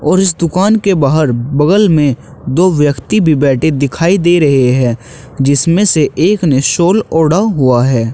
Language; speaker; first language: Hindi; native; Hindi